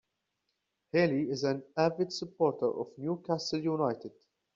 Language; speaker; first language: English; native; English